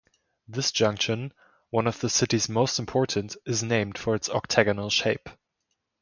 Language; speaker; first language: English; non-native, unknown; German